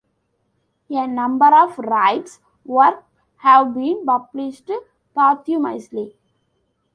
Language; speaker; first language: English; non-native, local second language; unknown